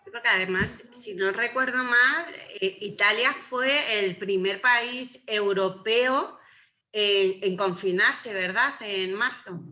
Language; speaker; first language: Spanish; native; Spanish